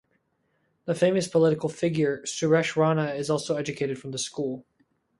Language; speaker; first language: English; native; English